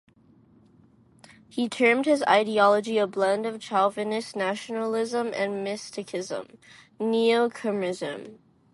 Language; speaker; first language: English; non-native, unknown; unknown